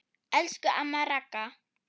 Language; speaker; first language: Icelandic; non-native, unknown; German